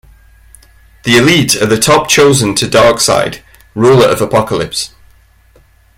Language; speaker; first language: English; native; English